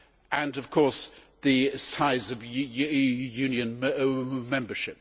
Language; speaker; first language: English; native; English